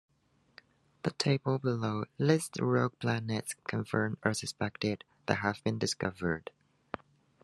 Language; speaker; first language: English; non-native, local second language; Cantonese